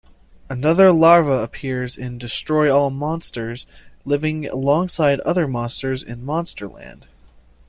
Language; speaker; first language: English; native; English